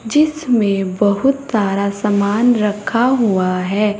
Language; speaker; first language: Hindi; native; Hindi